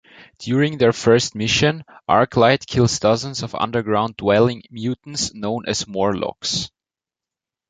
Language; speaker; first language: English; non-native, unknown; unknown